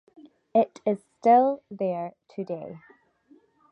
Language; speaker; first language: English; native; English